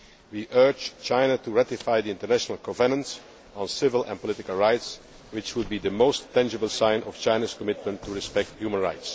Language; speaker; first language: English; non-native, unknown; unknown